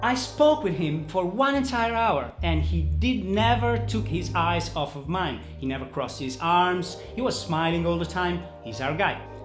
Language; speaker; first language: English; non-native, fluent; Italian